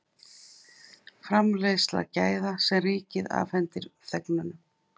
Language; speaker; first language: Icelandic; native; Icelandic